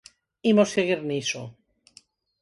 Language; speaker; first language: Galician; non-native, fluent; Spanish